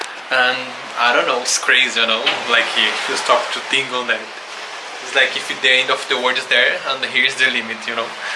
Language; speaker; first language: English; non-native, learner; Portuguese